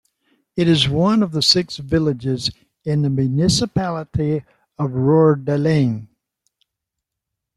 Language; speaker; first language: English; native; English